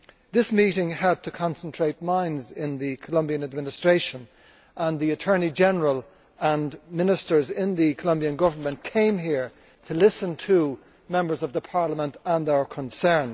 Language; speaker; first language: English; native; English